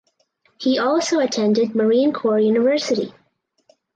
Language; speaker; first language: English; native; English